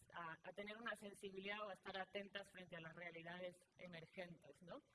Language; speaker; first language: Spanish; native; Spanish